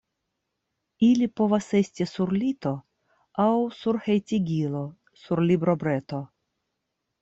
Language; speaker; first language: Esperanto; non-native, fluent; Russian